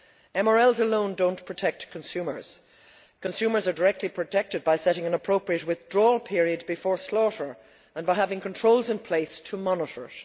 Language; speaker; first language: English; native; English